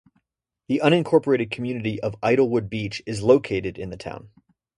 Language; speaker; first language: English; native; English